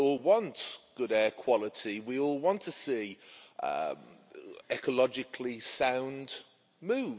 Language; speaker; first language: English; native; English